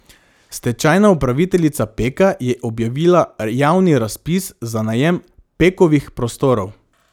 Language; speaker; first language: Slovenian; non-native, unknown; Macedonian